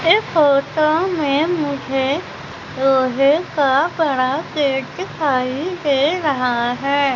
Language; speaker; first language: Hindi; native; Hindi